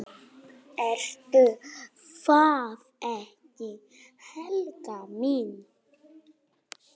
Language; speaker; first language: Icelandic; non-native, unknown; Polish